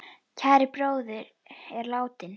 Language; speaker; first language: Icelandic; native; Icelandic